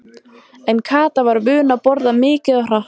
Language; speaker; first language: Icelandic; native; Icelandic